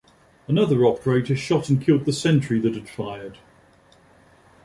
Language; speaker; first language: English; native; English